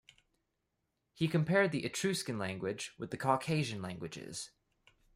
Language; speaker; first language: English; native; English